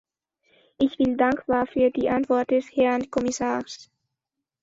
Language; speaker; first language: German; non-native, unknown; Spanish